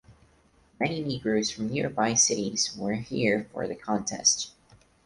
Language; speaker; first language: English; non-native, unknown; Portuguese